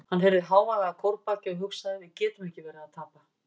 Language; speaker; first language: Icelandic; native; Icelandic